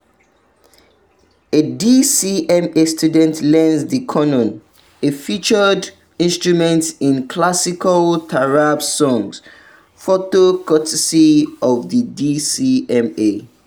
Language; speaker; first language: English; non-native, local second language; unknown